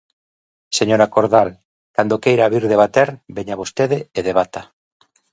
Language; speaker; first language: Galician; native; Galician